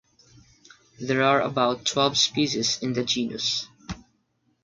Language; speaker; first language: English; non-native, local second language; Filipino